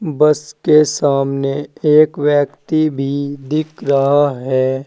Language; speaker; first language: Hindi; native; Hindi